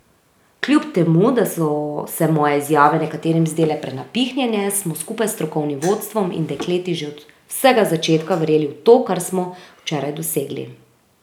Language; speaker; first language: Slovenian; native; Slovenian